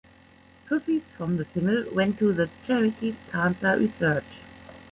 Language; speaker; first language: English; non-native, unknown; German